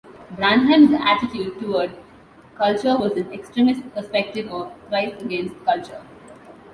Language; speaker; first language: English; non-native, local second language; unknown